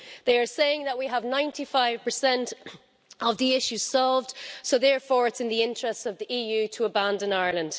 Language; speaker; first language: English; native; English